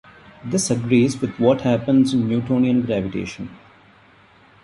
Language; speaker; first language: English; non-native, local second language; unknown